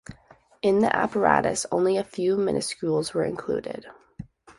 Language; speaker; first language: English; native; English